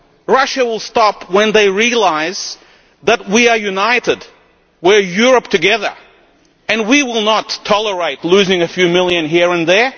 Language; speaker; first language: English; non-native, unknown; Lithuanian